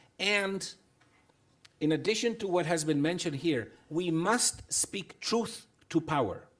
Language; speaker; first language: English; non-native, fluent; Spanish